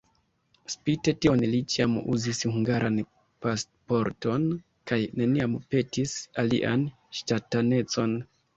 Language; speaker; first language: Esperanto; non-native, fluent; Kinyarwanda